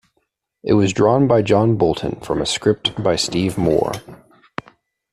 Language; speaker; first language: English; native; English